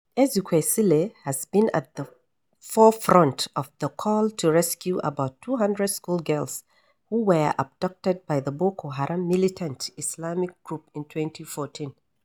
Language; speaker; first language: English; non-native, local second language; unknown